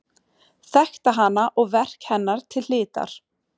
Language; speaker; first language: Icelandic; non-native, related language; Swedish